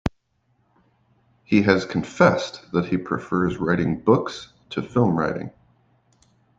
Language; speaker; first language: English; native; English